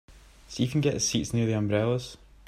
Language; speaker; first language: English; native; English